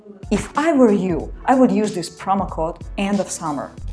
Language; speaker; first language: English; non-native, fluent; Russian